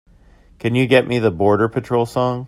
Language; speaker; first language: English; native; English